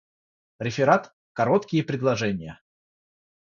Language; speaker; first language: Russian; non-native, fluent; Georgian